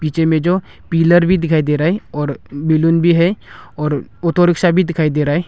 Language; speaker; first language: Hindi; non-native, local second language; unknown